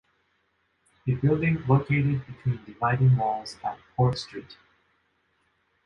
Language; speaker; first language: English; non-native, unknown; Japanese